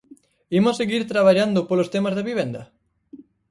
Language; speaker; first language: Galician; native; Galician